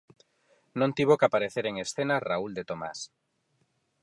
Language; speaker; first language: Galician; non-native, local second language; Spanish